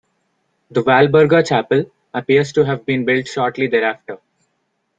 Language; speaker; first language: English; non-native, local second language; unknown